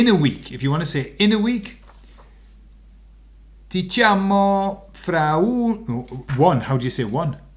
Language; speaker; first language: English; native; English